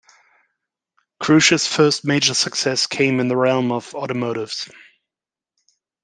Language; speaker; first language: English; non-native, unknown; German